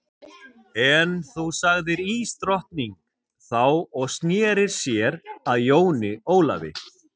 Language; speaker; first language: Icelandic; native; Icelandic